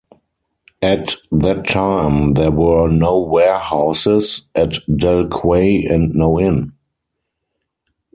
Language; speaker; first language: English; non-native, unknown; German